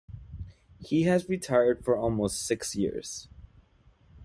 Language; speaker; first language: English; non-native, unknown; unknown